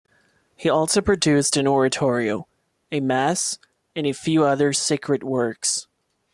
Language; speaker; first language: English; non-native, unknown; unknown